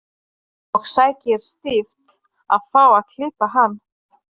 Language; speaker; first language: Icelandic; non-native, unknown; Polish